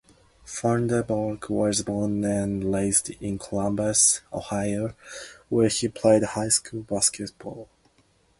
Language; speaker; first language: English; non-native, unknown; Japanese